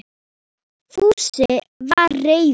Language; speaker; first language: Icelandic; non-native, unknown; Thai